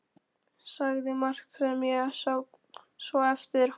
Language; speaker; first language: Icelandic; non-native, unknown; Polish